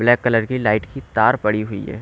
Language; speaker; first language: Hindi; native; Hindi